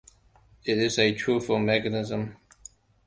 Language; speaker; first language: English; non-native, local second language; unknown